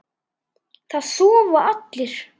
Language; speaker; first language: Icelandic; native; Icelandic